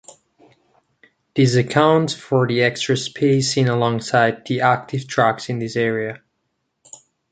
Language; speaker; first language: English; non-native, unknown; Catalan